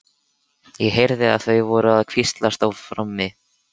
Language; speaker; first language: Icelandic; native; Icelandic